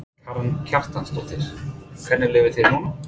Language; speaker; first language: Icelandic; non-native, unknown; English